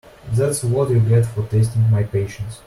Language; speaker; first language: English; non-native, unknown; Russian